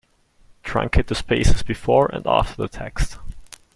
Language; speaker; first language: English; non-native, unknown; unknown